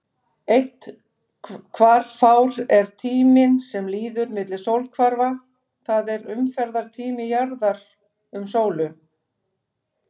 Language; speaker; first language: Icelandic; native; Icelandic